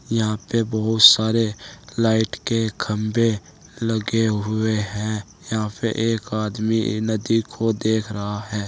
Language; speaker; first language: Hindi; native; Hindi